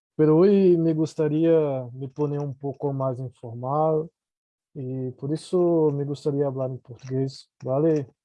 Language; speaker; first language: Spanish; non-native, related language; Portuguese